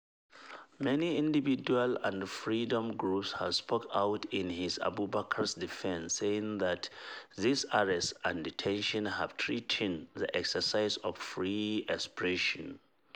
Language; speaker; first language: English; non-native, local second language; Hausa